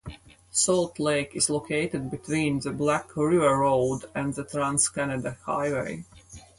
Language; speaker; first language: English; non-native, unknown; Latvian